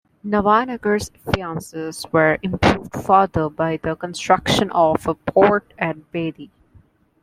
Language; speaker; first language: English; non-native, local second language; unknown